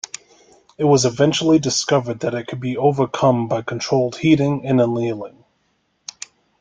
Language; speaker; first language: English; native; English